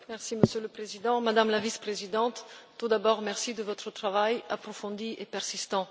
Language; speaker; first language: French; non-native, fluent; Bulgarian